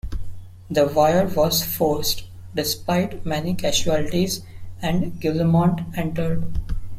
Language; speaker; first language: English; non-native, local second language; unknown